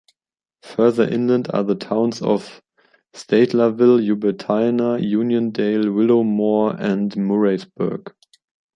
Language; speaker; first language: English; non-native, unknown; German